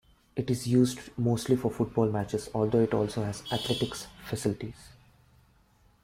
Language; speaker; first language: English; non-native, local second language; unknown